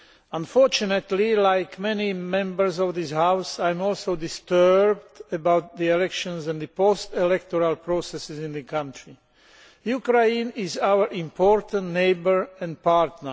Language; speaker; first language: English; non-native, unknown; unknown